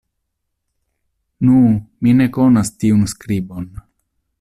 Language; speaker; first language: Esperanto; non-native, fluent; Italian